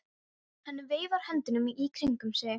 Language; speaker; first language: Icelandic; non-native, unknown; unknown